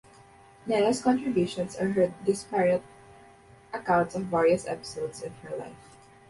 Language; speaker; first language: English; non-native, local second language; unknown